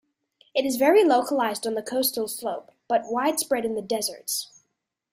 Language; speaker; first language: English; native; English